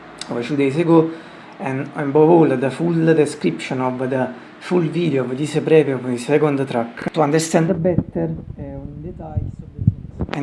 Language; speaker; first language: English; non-native, learner; Italian